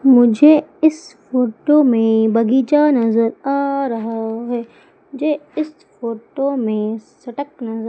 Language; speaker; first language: Hindi; native; Hindi